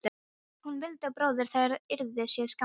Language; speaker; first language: Icelandic; non-native, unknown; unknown